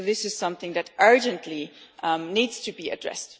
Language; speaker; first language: English; non-native, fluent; German